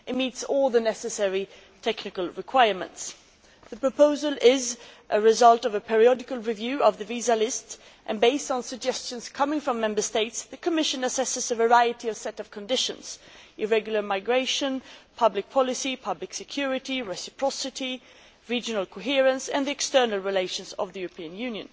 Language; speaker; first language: English; non-native, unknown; Swedish